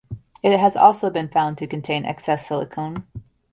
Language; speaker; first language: English; native; English